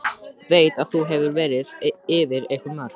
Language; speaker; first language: Icelandic; native; Icelandic